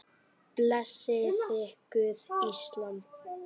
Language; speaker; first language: Icelandic; native; Icelandic